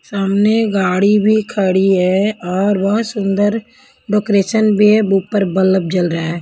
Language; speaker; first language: Hindi; non-native, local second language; Punjabi